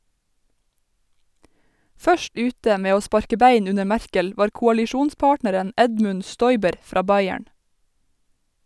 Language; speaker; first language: Norwegian; native; Norwegian